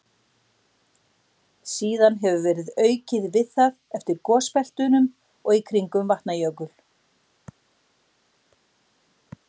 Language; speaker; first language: Icelandic; native; Icelandic